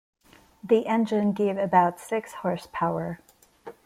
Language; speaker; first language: English; non-native, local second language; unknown